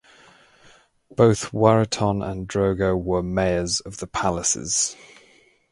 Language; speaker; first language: English; native; English